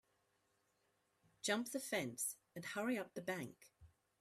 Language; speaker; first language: English; native; English